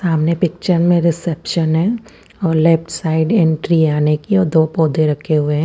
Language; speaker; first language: Hindi; non-native, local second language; Punjabi